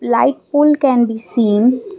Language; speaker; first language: English; non-native, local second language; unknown